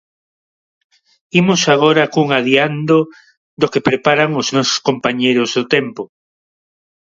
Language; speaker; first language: Galician; non-native, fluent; Spanish